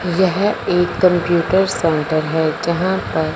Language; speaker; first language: Hindi; non-native, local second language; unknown